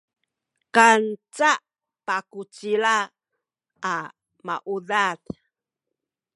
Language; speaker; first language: Sakizaya; native; Sakizaya